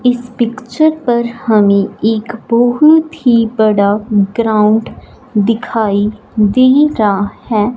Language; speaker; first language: Hindi; non-native, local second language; Punjabi